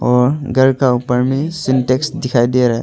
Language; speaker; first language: Hindi; non-native, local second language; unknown